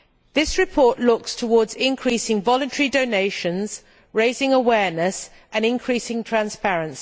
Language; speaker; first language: English; native; English